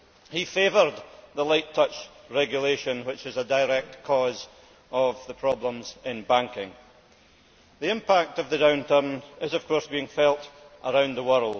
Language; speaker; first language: English; native; English